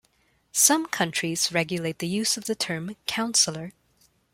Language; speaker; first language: English; non-native, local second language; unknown